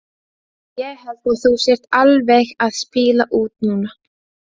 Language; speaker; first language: Icelandic; non-native, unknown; Latvian